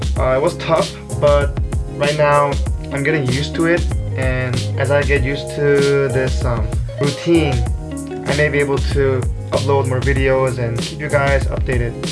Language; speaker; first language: English; non-native, fluent; Korean